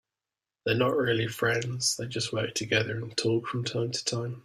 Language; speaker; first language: English; native; English